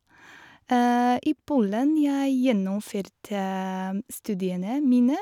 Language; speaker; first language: Norwegian; non-native, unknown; Polish